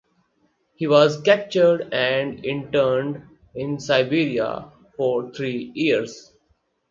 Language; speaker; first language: English; non-native, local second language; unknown